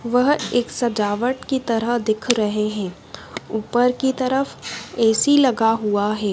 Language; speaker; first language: Hindi; native; Hindi